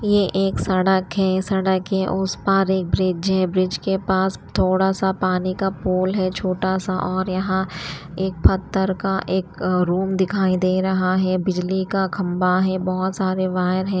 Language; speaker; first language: Hindi; native; Hindi